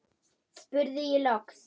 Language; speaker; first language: Icelandic; non-native, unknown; German